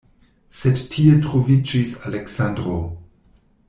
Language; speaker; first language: Esperanto; non-native, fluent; German